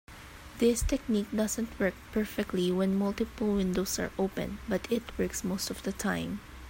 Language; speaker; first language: English; non-native, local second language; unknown